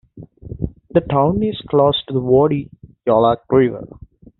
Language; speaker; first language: English; native; English